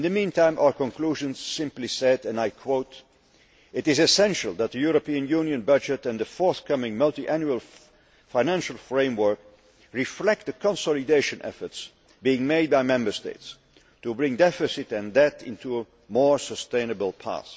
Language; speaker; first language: English; non-native, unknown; Dutch